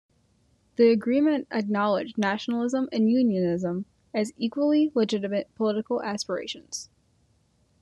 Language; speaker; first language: English; native; English